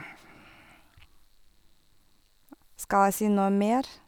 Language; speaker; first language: Norwegian; non-native, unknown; Russian